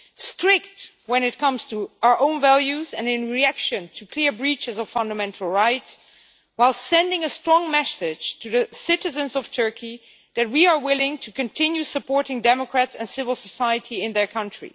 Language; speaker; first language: English; non-native, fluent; Dutch